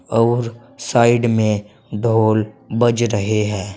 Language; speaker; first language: Hindi; native; Hindi